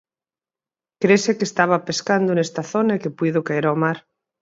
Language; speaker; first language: Galician; native; Galician